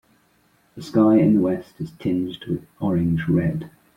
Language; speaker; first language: English; native; English